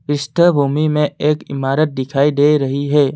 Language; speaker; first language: Hindi; non-native, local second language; Assamese